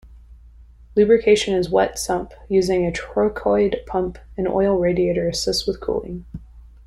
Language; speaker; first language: English; native; English